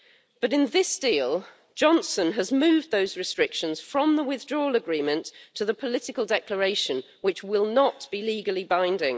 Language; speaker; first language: English; native; English